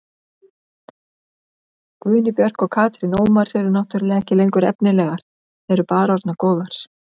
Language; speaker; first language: Icelandic; native; Icelandic